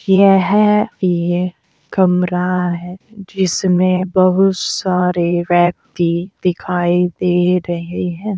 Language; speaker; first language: Hindi; native; Hindi